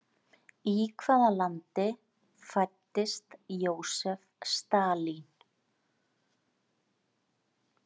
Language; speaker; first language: Icelandic; native; Icelandic